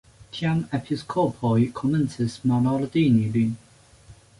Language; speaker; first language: Esperanto; non-native, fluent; Chinese